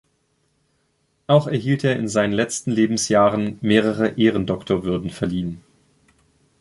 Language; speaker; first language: German; native; German